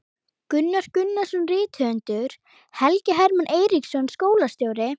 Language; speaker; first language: Icelandic; native; Icelandic